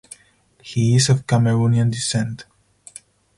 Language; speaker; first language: English; non-native, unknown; Spanish